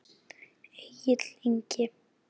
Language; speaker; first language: Icelandic; native; Icelandic